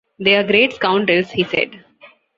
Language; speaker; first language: English; non-native, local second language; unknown